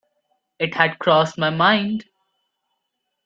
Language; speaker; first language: English; non-native, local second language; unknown